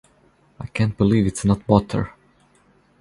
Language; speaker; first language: English; non-native, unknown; Croatian